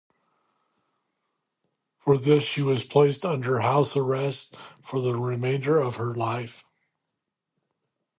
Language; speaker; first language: English; native; English